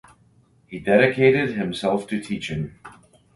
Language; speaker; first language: English; native; English